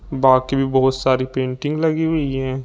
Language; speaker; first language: Hindi; native; Hindi